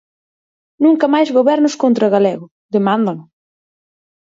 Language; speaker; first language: Galician; native; Galician